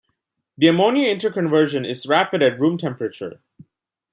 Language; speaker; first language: English; non-native, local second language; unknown